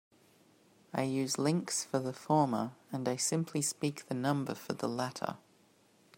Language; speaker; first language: English; native; English